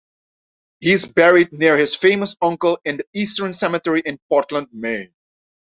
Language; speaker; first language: English; non-native, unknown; Dutch